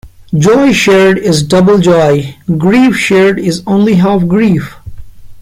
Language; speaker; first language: English; non-native, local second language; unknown